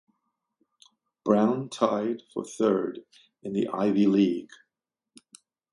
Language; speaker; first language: English; native; English